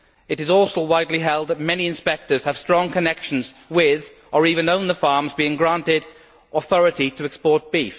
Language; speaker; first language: English; native; English